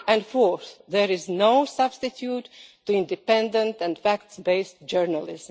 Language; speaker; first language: English; non-native, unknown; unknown